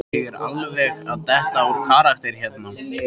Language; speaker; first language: Icelandic; native; Icelandic